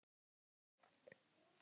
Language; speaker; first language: Icelandic; native; Icelandic